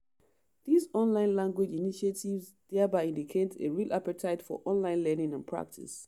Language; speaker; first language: English; non-native, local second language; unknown